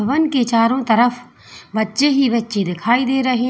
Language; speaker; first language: Hindi; native; Hindi